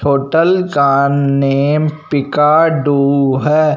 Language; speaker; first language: Hindi; non-native, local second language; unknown